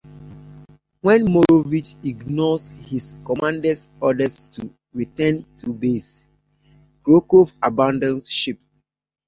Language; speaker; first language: English; native; English